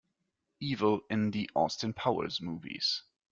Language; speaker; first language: English; non-native, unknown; German